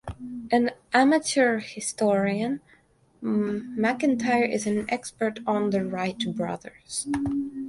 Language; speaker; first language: English; non-native, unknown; Russian